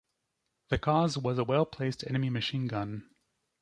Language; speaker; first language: English; native; English